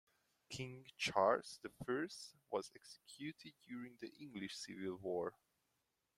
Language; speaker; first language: English; non-native, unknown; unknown